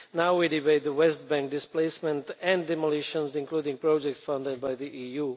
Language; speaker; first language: English; non-native, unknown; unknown